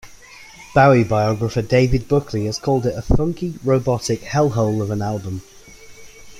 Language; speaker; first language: English; native; English